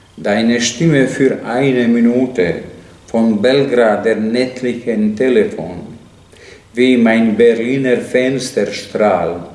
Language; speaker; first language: German; non-native, fluent; Serbian